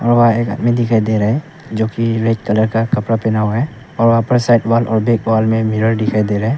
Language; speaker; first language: Hindi; non-native, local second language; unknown